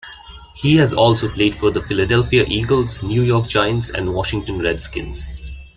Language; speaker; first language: English; non-native, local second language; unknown